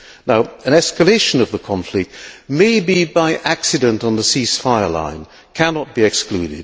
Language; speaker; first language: English; non-native, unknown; Hungarian